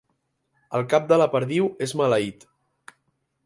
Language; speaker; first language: Catalan; native; Catalan